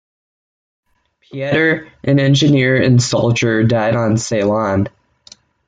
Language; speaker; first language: English; native; English